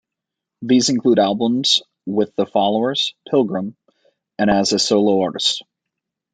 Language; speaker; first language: English; native; English